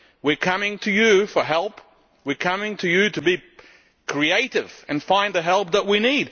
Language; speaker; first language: English; non-native, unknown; Lithuanian